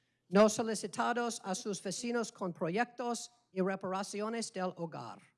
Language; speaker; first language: Spanish; non-native, fluent; English